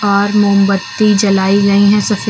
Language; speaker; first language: Hindi; native; Hindi